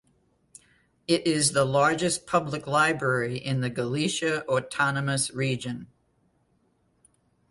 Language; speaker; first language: English; native; English